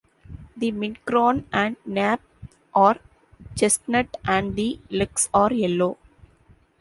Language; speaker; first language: English; non-native, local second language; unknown